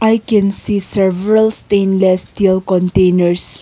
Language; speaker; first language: English; non-native, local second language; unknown